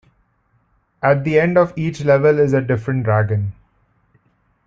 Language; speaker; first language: English; non-native, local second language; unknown